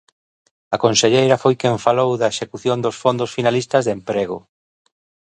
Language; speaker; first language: Galician; native; Galician